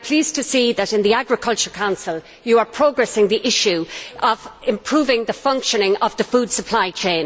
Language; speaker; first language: English; native; English